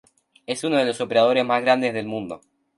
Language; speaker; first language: Spanish; native; Spanish